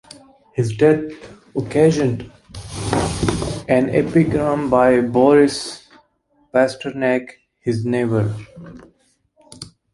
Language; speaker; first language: English; native; English